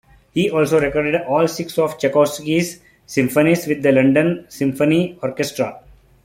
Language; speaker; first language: English; non-native, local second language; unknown